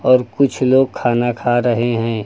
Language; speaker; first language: Hindi; native; Hindi